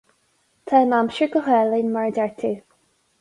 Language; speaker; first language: Irish; non-native, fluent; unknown